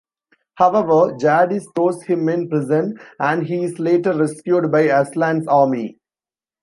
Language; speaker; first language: English; non-native, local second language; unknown